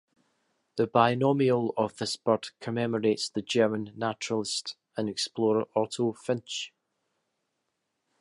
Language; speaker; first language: English; native; English